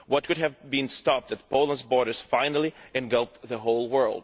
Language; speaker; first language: English; non-native, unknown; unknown